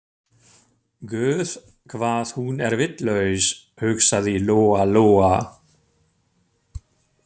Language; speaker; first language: Icelandic; non-native, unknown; German